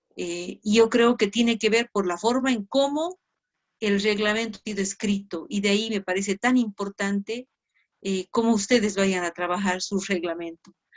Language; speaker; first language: Spanish; native; Spanish